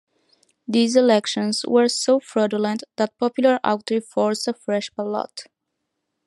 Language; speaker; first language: English; non-native, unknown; Spanish